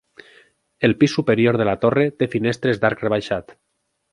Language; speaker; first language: Catalan; native; Catalan